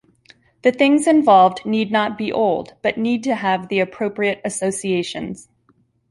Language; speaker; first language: English; native; English